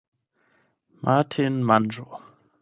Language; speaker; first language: Esperanto; non-native, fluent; German